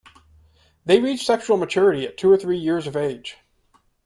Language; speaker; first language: English; native; English